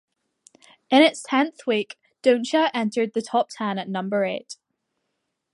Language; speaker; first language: English; native; English